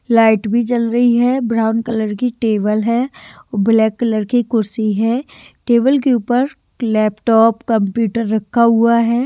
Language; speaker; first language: Hindi; native; Hindi